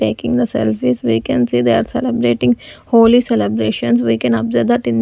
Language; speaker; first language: English; non-native, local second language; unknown